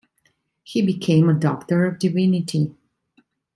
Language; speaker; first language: English; non-native, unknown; Italian